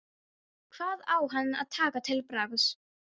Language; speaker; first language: Icelandic; non-native, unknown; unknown